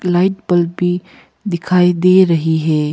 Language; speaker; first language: Hindi; non-native, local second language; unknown